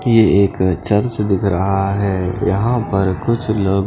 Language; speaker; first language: Hindi; non-native, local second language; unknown